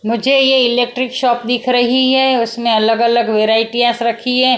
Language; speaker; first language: Hindi; non-native, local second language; Punjabi